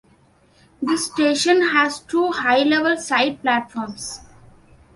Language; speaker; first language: English; non-native, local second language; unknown